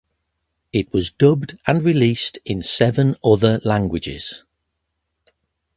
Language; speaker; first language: English; native; English